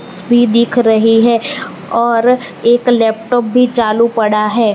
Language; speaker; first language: Hindi; non-native, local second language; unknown